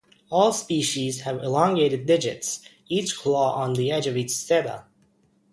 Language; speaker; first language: English; native; English